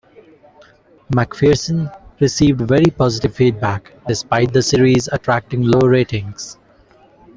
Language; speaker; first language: English; non-native, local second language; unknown